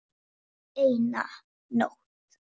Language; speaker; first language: Icelandic; native; Icelandic